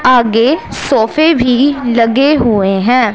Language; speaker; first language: Hindi; non-native, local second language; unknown